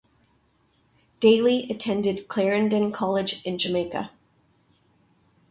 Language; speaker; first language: English; native; English